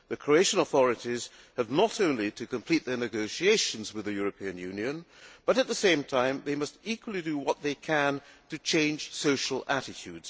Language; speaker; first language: English; non-native, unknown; Hungarian